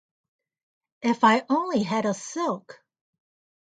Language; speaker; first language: English; native; English